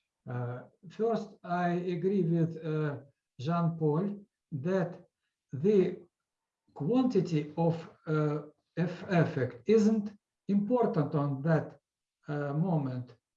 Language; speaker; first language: English; non-native, learner; Russian